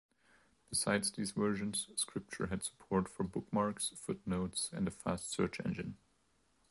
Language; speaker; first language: English; non-native, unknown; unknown